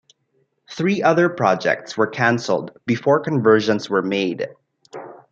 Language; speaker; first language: English; non-native, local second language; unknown